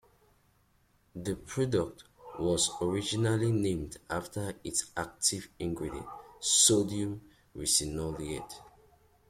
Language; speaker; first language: English; native; English